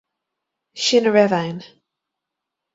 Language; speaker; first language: Irish; native; Irish